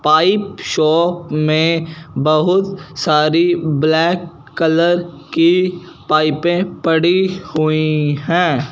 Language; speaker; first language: Hindi; non-native, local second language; Punjabi